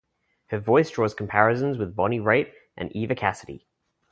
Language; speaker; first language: English; native; English